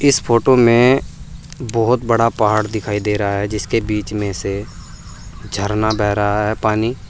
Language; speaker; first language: Hindi; native; Hindi